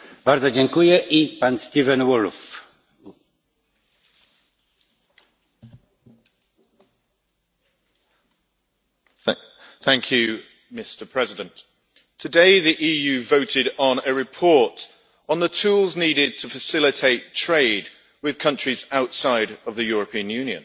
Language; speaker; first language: English; native; English